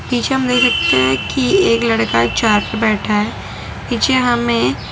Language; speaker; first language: Hindi; non-native, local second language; Gujarati